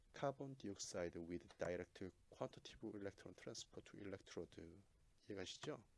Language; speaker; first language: English; non-native, fluent; Korean